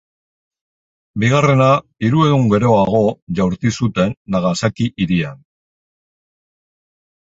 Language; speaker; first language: Basque; non-native, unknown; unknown